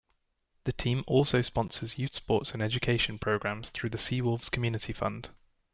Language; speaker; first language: English; native; English